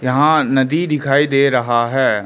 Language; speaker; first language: Hindi; non-native, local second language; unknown